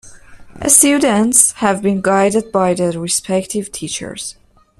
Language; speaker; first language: English; non-native, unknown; Persian